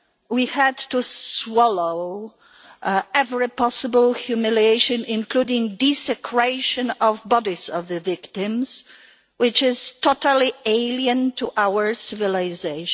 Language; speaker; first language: English; non-native, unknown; Polish